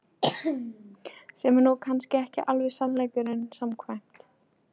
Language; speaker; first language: Icelandic; non-native, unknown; Polish